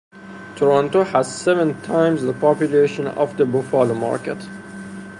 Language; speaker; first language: English; non-native, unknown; Persian